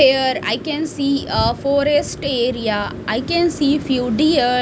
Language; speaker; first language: English; non-native, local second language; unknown